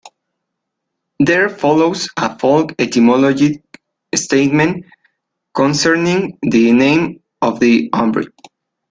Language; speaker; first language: English; non-native, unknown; Spanish